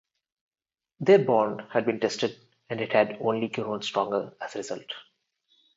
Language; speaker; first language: English; non-native, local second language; Telugu